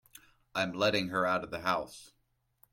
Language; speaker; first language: English; native; English